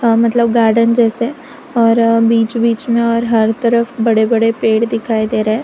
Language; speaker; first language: Hindi; non-native, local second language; Gujarati